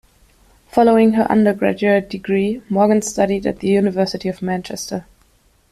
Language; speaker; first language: English; non-native, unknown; German